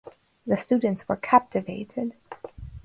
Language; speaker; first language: English; non-native, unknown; Russian